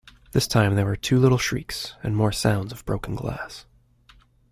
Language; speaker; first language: English; native; English